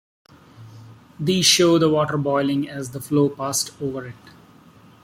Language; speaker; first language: English; non-native, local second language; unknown